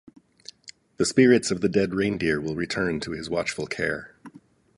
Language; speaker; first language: English; native; English